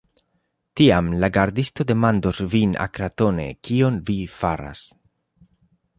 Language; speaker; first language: Esperanto; non-native, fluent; Spanish